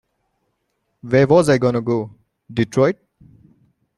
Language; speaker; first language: English; non-native, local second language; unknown